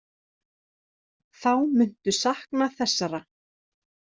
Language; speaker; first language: Icelandic; native; Icelandic